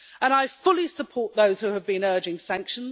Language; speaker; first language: English; native; English